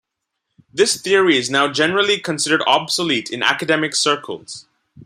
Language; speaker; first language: English; non-native, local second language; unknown